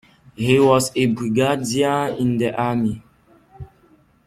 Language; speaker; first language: English; non-native, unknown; French